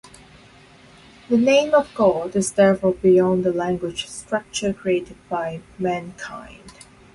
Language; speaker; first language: English; non-native, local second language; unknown